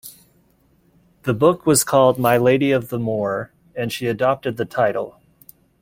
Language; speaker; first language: English; native; English